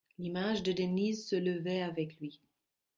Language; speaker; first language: French; non-native, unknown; German